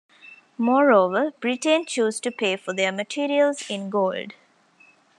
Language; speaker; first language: English; non-native, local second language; Tamil